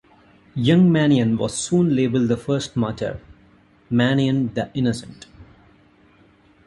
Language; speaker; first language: English; non-native, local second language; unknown